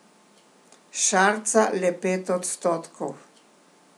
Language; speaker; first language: Slovenian; native; Slovenian